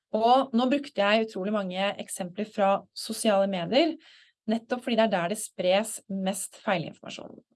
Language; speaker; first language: Norwegian; native; Norwegian